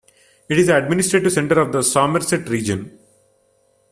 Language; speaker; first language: English; non-native, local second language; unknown